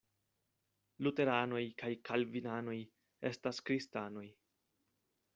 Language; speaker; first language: Esperanto; non-native, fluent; Spanish